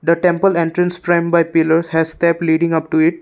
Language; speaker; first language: English; non-native, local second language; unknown